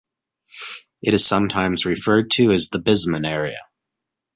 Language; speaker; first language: English; native; English